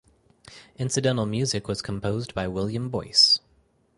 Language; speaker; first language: English; native; English